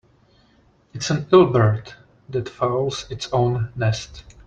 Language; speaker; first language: English; non-native, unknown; Czech